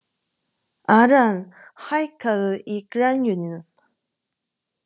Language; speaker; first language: Icelandic; non-native, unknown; Chinese